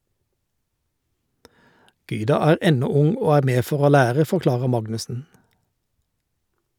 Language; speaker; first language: Norwegian; native; Norwegian